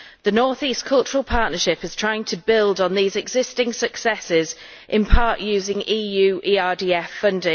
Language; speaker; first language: English; native; English